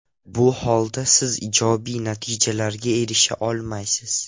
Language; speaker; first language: Uzbek; non-native, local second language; Russian